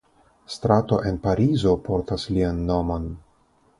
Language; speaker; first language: Esperanto; non-native, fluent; Russian